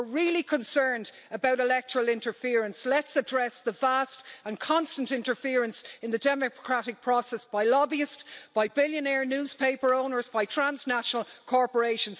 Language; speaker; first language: English; native; English